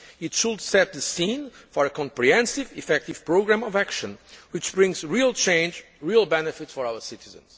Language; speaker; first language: English; non-native, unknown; Portuguese